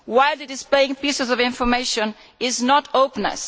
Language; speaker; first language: English; non-native, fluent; Italian